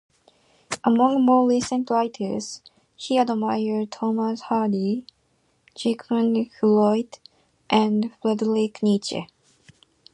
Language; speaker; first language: English; non-native, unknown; Japanese